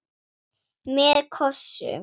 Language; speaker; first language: Icelandic; non-native, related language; Swedish